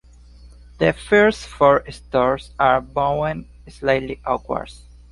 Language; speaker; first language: English; non-native, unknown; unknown